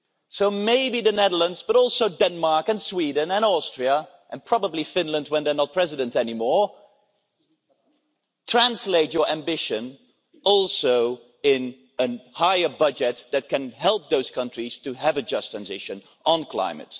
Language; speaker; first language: English; non-native, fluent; Dutch